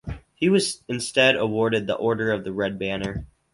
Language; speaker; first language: English; native; English